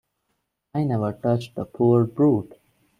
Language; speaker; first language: English; non-native, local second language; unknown